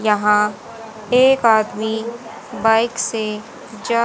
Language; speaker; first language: Hindi; native; Hindi